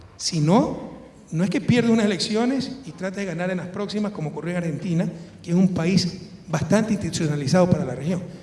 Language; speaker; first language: Spanish; native; Spanish